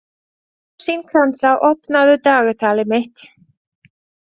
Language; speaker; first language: Icelandic; non-native, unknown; Latvian